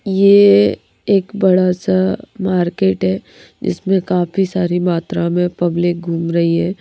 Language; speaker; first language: Hindi; native; Hindi